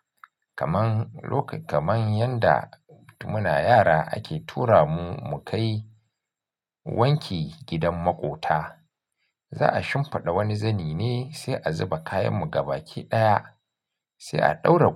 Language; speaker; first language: Hausa; native; Hausa